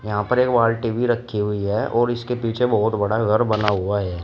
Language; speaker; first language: Hindi; native; Hindi